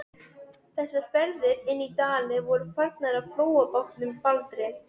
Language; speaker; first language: Icelandic; non-native, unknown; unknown